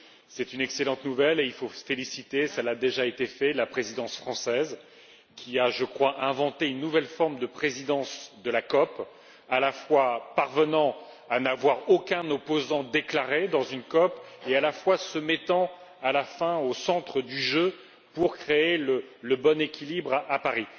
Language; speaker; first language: French; native; French